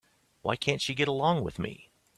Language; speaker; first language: English; native; English